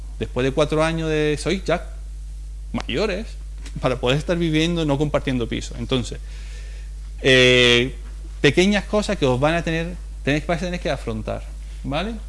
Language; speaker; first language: Spanish; non-native, fluent; Italian